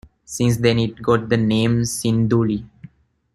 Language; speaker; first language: English; non-native, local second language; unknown